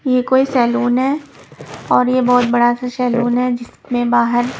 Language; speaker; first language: Hindi; non-native, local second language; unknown